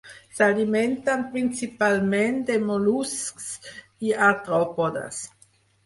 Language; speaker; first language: Catalan; non-native, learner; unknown